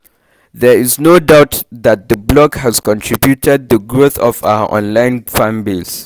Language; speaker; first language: English; non-native, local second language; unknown